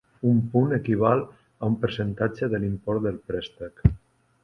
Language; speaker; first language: Catalan; non-native, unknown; Spanish